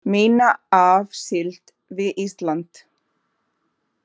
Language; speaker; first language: Icelandic; non-native, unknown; Portuguese